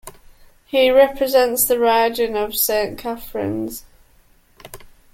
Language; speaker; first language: English; native; English